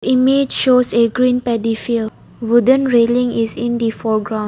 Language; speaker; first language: English; non-native, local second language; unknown